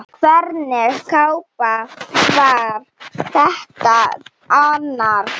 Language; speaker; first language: Icelandic; non-native, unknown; Slovenian